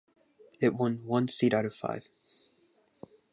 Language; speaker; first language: English; non-native, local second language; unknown